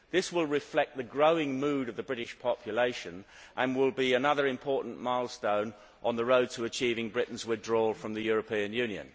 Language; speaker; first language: English; native; English